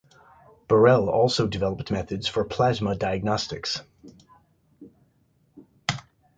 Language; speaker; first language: English; native; English